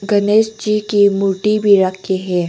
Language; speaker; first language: Hindi; non-native, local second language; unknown